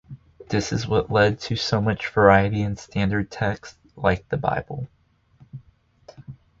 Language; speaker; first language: English; native; English